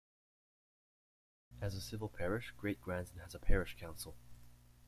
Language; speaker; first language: English; native; English